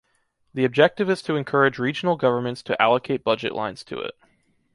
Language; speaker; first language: English; native; English